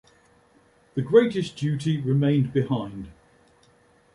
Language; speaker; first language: English; native; English